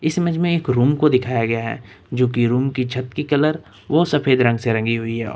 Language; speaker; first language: Hindi; native; Hindi